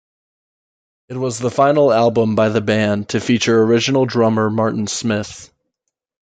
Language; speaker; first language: English; native; English